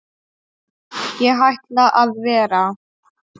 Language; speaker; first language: Icelandic; non-native, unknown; Polish